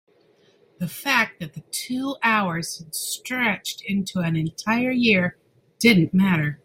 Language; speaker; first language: English; native; English